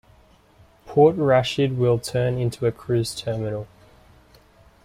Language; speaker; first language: English; native; English